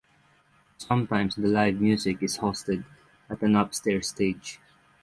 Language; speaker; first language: English; non-native, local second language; Filipino